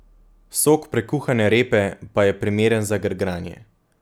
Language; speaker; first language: Slovenian; native; Slovenian